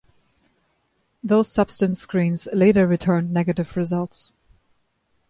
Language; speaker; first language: English; non-native, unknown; German